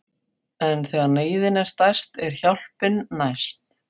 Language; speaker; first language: Icelandic; non-native, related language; Faroese